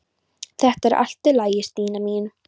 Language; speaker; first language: Icelandic; non-native, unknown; Polish